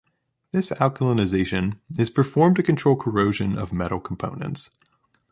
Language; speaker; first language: English; native; English